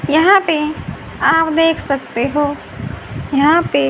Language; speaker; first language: Hindi; native; Hindi